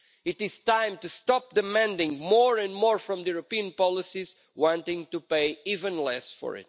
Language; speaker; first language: English; non-native, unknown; Portuguese